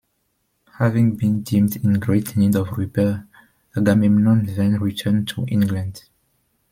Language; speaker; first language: English; non-native, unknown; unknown